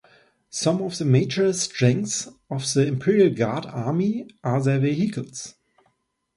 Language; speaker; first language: English; non-native, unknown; German